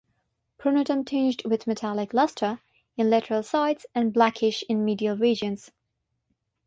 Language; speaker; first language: English; non-native, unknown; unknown